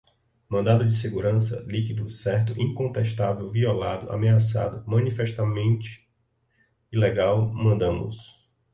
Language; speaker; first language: Portuguese; native; Portuguese